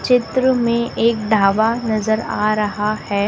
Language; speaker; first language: Hindi; native; Hindi